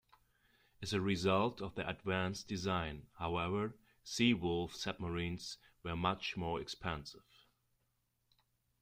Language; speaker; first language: English; non-native, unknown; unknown